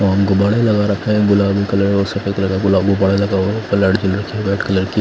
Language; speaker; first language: Hindi; non-native, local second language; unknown